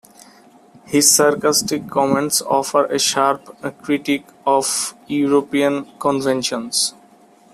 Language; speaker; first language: English; non-native, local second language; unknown